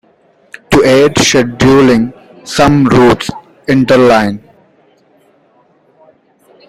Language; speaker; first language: English; non-native, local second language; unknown